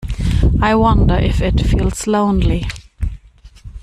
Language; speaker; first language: English; non-native, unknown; German